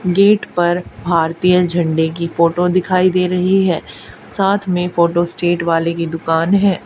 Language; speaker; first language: Hindi; native; Hindi